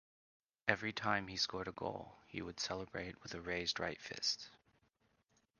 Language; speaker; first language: English; native; English